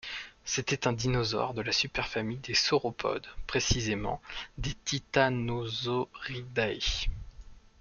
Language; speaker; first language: French; native; French